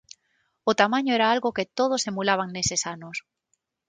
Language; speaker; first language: Galician; non-native, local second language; Spanish